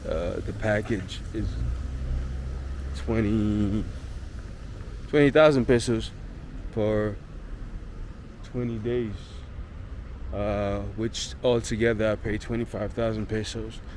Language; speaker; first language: English; native; English